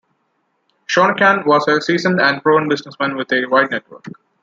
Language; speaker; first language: English; non-native, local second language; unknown